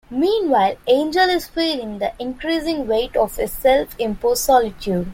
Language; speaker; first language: English; non-native, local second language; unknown